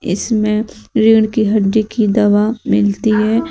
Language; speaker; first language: Hindi; native; Hindi